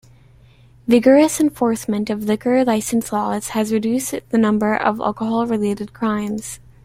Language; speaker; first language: English; native; English